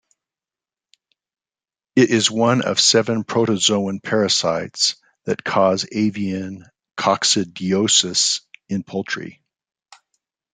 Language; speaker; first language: English; native; English